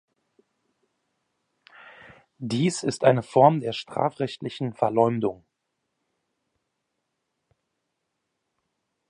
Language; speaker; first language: German; native; German